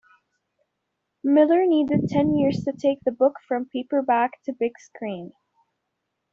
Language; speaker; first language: English; native; English